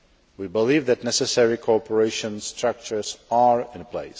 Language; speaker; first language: English; non-native, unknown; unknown